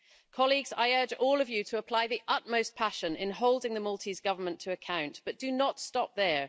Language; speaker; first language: English; native; English